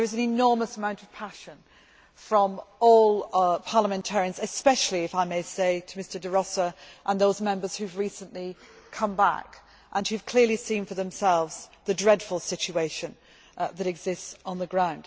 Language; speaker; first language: English; native; English